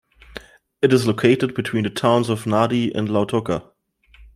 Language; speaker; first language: English; non-native, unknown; German